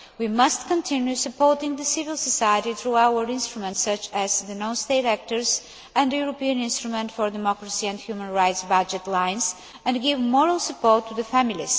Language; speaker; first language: English; non-native, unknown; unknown